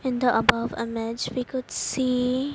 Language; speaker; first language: English; non-native, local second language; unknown